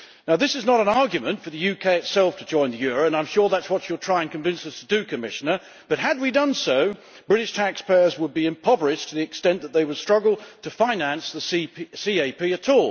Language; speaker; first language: English; native; English